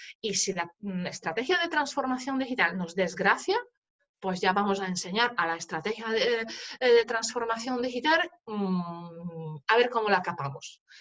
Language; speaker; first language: Spanish; non-native, fluent; Polish